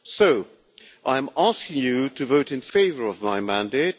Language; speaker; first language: English; non-native, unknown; Hungarian